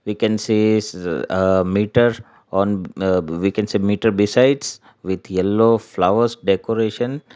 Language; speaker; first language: English; non-native, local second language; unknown